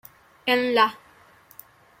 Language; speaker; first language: Spanish; native; Spanish